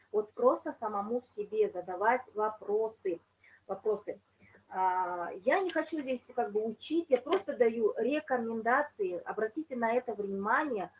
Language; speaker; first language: Russian; non-native, local second language; Kazakh